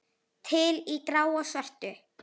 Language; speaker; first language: Icelandic; native; Icelandic